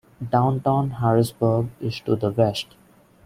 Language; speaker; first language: English; non-native, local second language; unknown